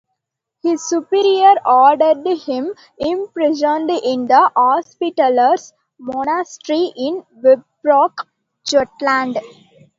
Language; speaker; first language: English; non-native, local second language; Tamil